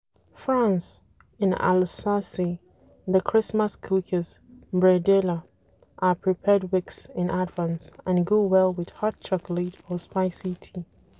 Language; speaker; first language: English; non-native, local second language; Hausa